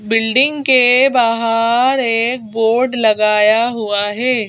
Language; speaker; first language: Hindi; native; Hindi